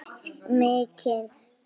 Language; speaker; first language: Icelandic; native; Icelandic